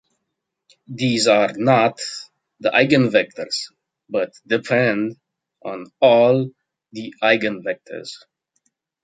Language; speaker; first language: English; native; English